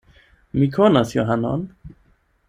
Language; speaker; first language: Esperanto; non-native, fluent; German